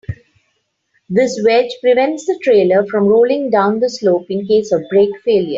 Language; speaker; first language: English; non-native, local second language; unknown